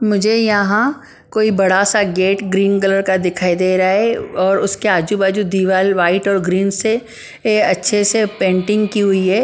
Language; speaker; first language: Hindi; non-native, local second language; Punjabi